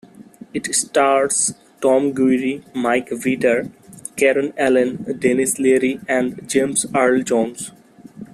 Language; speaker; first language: English; non-native, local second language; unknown